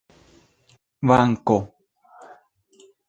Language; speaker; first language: Esperanto; non-native, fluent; Spanish